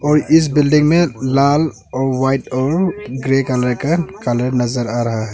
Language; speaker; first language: Hindi; non-native, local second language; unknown